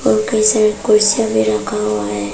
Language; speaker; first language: Hindi; non-native, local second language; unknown